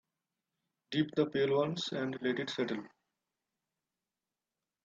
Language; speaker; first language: English; non-native, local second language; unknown